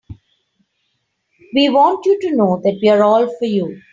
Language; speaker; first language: English; non-native, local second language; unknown